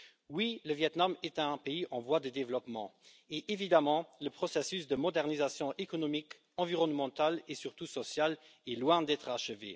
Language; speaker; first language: French; non-native, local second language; Luxembourgish